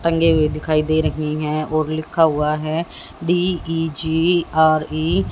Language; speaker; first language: Hindi; native; Hindi